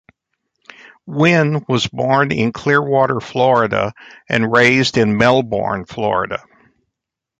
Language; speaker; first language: English; native; English